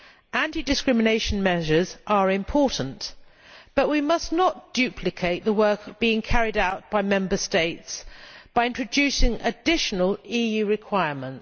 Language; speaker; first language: English; native; English